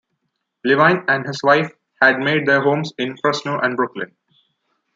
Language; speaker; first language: English; non-native, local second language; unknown